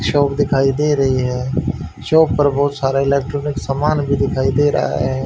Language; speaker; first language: Hindi; native; Hindi